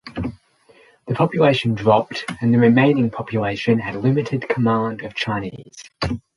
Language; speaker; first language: English; native; English